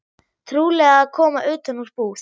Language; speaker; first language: Icelandic; non-native, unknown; German